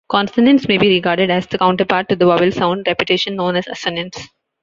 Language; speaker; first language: English; non-native, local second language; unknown